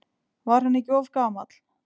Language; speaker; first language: Icelandic; native; Icelandic